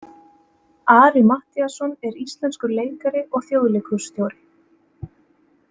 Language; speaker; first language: Icelandic; native; Icelandic